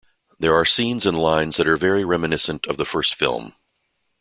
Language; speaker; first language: English; native; English